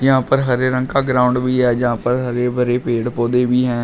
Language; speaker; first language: Hindi; native; Hindi